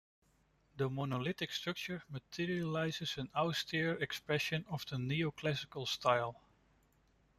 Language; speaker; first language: English; non-native, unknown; Dutch